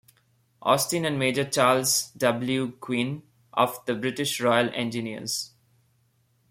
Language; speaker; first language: English; non-native, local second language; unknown